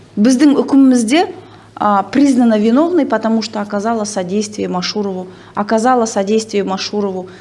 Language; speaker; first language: Russian; non-native, local second language; Kazakh